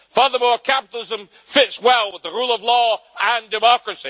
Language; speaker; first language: English; native; English